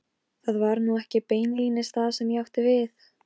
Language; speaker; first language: Icelandic; non-native, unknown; Polish